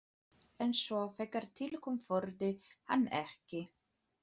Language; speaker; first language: Icelandic; non-native, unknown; Polish